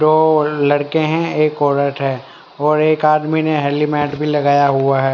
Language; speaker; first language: Hindi; native; Hindi